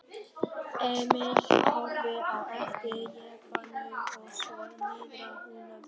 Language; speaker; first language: Icelandic; non-native, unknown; Vietnamese